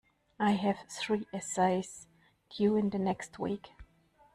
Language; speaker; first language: English; non-native, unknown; German